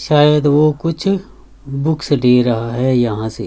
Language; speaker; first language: Hindi; native; Hindi